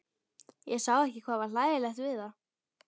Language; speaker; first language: Icelandic; native; Icelandic